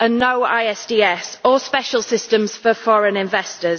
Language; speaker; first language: English; native; English